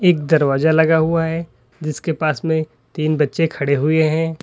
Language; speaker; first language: Hindi; native; Hindi